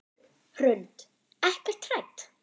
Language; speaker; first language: Icelandic; non-native, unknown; German